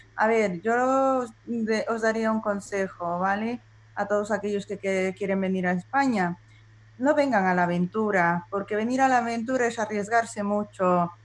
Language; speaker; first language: Spanish; native; Spanish